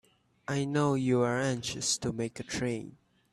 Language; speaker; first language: English; non-native, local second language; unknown